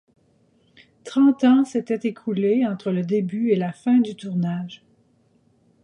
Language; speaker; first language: French; native; French